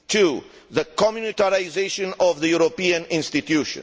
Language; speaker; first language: English; non-native, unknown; Romanian